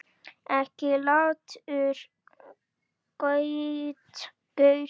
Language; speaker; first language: Icelandic; native; Icelandic